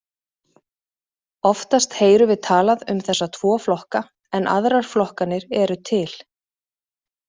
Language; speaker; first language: Icelandic; native; Icelandic